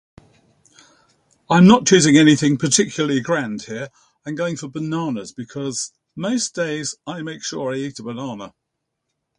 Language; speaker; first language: English; native; English